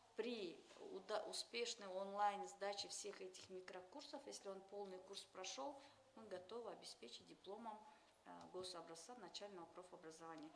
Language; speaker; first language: Russian; non-native, local second language; Kyrgyz